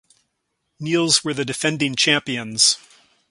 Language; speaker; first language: English; native; English